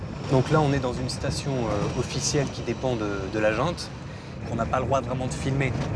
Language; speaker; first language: French; native; French